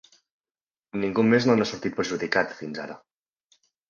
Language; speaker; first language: Catalan; native; Catalan